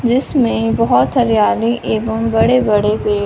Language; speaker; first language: Hindi; non-native, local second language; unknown